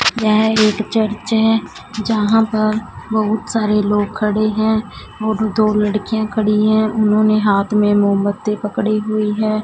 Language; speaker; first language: Hindi; non-native, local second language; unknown